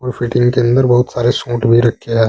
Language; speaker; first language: Hindi; native; Hindi